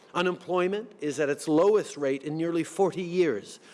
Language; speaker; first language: English; native; English